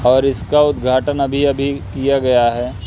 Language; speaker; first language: Hindi; native; Hindi